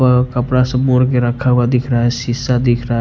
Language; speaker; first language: Hindi; non-native, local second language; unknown